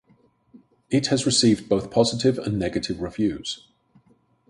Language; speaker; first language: English; native; English